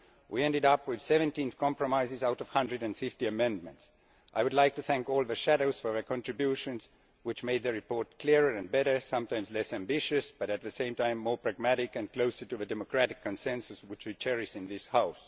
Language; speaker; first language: English; non-native, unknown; Estonian